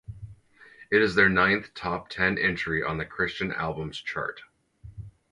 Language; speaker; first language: English; native; English